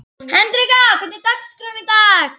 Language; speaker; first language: Icelandic; native; Icelandic